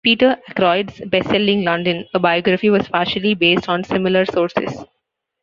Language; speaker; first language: English; non-native, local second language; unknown